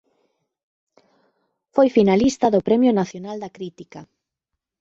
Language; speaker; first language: Galician; native; Galician